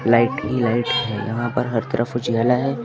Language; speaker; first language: Hindi; native; Hindi